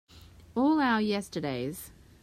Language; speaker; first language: English; native; English